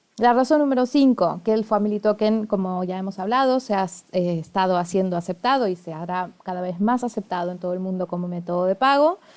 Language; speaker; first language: Spanish; native; Spanish